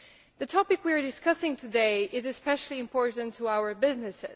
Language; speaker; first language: English; non-native, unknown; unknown